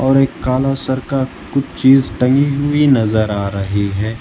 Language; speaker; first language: Hindi; non-native, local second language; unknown